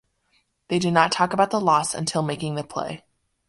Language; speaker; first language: English; native; English